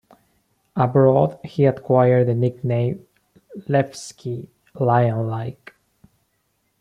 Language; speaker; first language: English; non-native, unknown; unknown